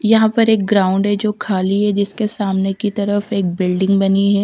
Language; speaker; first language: Hindi; non-native, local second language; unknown